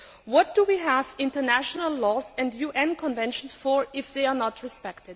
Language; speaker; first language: English; non-native, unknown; Greek